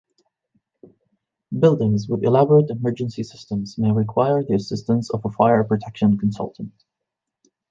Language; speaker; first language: English; native; English